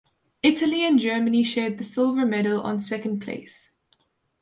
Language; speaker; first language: English; non-native, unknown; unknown